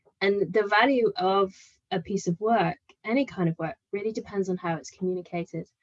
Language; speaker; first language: English; native; English